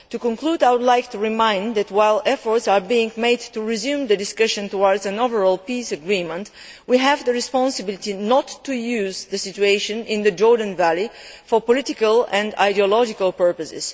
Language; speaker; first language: English; non-native, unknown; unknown